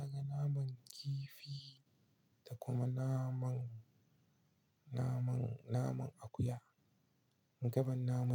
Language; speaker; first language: Hausa; non-native, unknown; Igbo